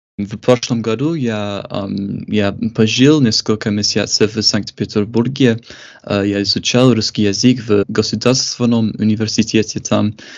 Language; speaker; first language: Russian; non-native, fluent; English